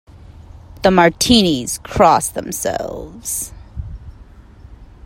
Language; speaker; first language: English; native; English